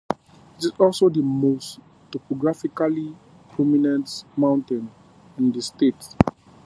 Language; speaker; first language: English; native; English